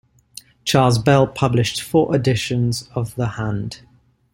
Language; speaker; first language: English; non-native, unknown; Ligurian